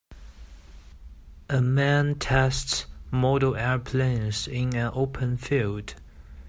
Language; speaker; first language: English; native; English